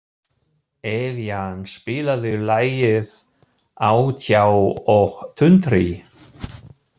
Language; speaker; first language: Icelandic; non-native, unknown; German